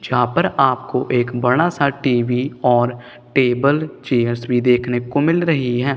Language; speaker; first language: Hindi; non-native, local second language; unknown